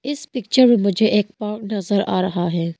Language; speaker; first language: Hindi; non-native, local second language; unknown